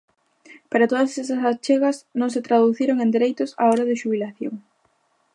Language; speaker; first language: Galician; native; Galician